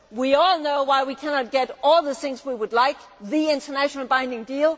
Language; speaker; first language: English; non-native, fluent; Danish